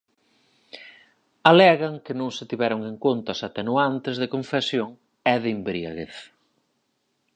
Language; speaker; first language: Galician; native; Galician